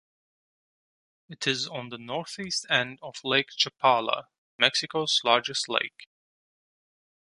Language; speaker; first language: English; non-native, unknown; Turkish